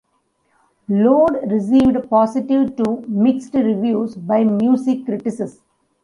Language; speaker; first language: English; non-native, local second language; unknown